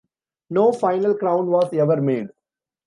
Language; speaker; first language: English; non-native, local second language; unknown